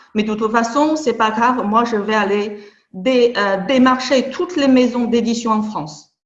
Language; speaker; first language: French; non-native, fluent; Chinese